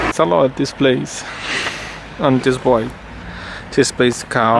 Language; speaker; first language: English; non-native, fluent; Portuguese